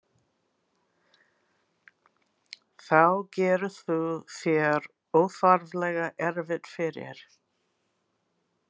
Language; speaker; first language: Icelandic; non-native, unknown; English